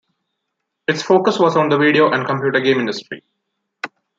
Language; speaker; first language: English; non-native, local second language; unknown